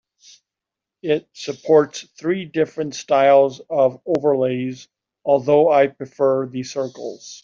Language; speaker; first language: English; native; English